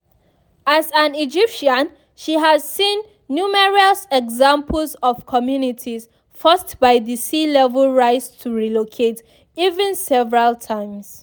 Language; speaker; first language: English; non-native, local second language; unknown